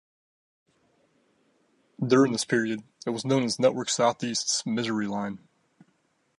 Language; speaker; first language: English; native; English